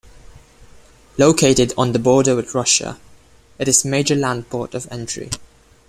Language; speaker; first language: English; non-native, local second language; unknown